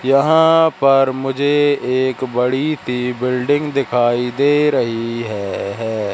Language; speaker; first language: Hindi; native; Hindi